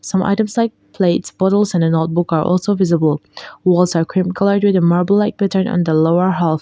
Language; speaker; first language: English; non-native, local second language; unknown